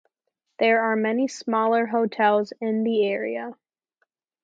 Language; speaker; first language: English; native; English